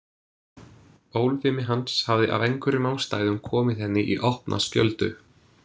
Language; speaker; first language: Icelandic; non-native, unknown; English